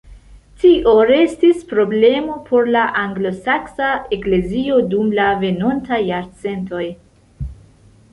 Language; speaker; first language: Esperanto; non-native, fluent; Central Kurdish